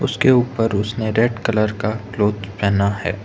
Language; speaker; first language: Hindi; non-native, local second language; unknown